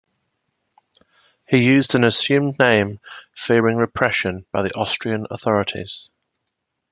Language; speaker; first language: English; native; English